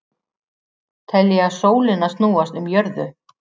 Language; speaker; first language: Icelandic; native; Icelandic